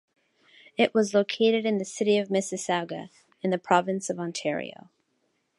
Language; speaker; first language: English; native; English